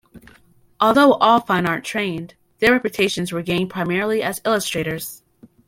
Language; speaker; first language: English; native; English